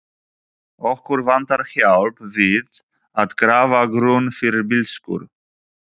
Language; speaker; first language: Icelandic; non-native, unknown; Polish